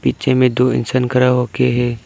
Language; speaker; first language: Hindi; non-native, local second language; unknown